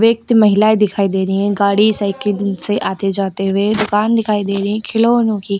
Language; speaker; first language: Hindi; native; Hindi